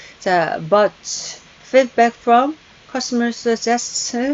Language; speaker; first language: English; non-native, fluent; Korean